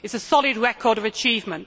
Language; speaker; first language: English; native; English